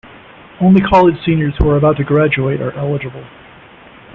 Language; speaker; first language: English; native; English